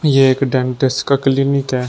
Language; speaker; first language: Hindi; native; Hindi